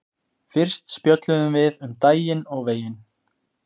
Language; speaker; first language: Icelandic; native; Icelandic